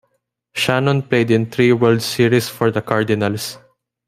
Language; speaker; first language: English; non-native, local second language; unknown